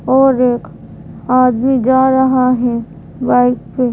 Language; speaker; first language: Hindi; native; Hindi